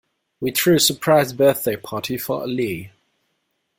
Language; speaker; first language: English; non-native, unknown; German